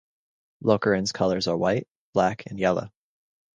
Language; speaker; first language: English; native; English